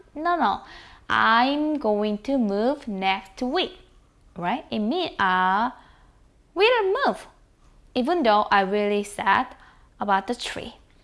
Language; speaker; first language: English; non-native, fluent; Korean